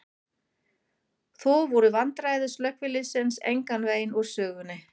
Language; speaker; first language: Icelandic; non-native, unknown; German